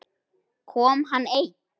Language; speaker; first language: Icelandic; native; Icelandic